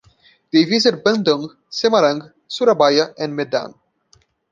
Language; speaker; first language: English; non-native, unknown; Portuguese